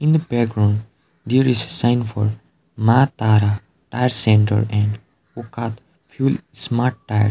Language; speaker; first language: English; non-native, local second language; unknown